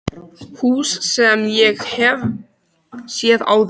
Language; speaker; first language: Icelandic; native; Icelandic